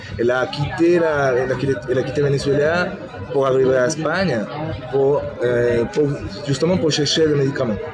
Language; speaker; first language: French; non-native, learner; Spanish